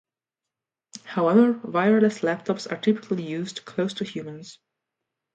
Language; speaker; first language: English; non-native, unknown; Hungarian